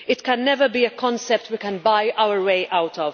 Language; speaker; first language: English; non-native, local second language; Maltese